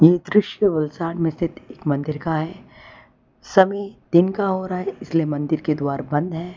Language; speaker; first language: Hindi; non-native, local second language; Gujarati